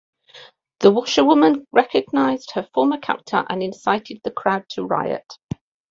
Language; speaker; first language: English; native; English